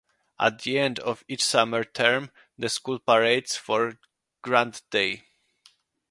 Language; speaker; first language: English; non-native, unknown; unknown